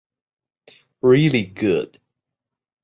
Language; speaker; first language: English; non-native, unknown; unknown